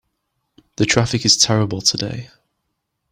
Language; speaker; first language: English; native; English